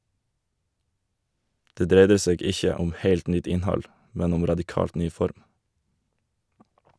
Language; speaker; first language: Norwegian; native; Norwegian